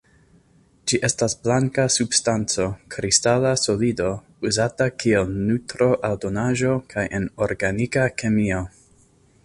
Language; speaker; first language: Esperanto; non-native, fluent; English